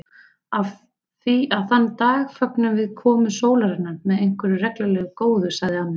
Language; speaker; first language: Icelandic; native; Icelandic